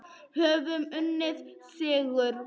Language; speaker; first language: Icelandic; non-native, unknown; Polish